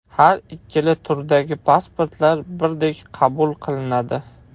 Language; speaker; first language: Uzbek; non-native, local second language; Russian